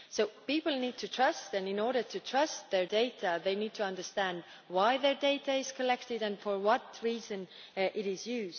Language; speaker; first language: English; non-native, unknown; Estonian